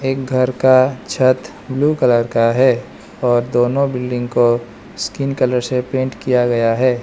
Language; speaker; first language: Hindi; non-native, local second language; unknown